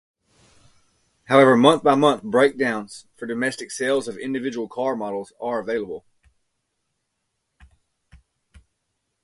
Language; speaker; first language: English; native; English